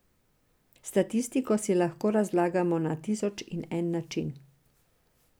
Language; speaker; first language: Slovenian; non-native, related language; Serbian